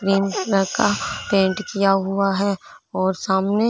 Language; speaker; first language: Hindi; non-native, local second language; Punjabi